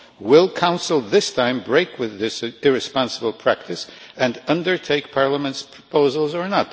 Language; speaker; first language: English; non-native, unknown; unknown